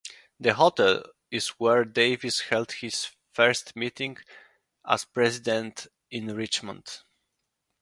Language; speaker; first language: English; non-native, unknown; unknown